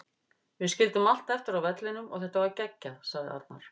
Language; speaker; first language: Icelandic; native; Icelandic